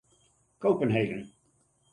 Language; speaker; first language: English; native; English